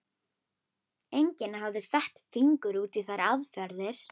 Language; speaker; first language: Icelandic; native; Icelandic